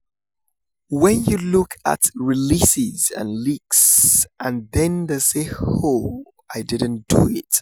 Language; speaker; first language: English; non-native, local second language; Yoruba